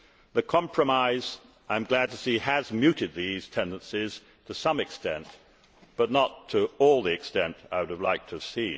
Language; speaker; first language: English; native; English